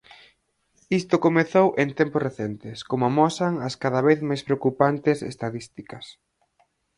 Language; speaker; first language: Galician; native; Galician